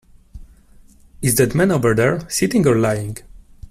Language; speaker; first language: English; non-native, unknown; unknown